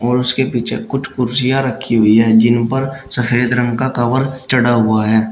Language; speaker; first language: Hindi; native; Hindi